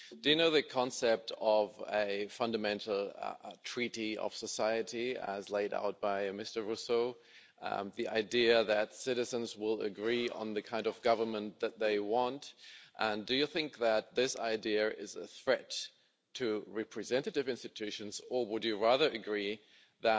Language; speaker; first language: English; non-native, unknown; German